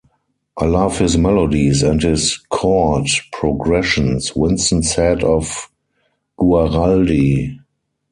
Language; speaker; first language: English; non-native, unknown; German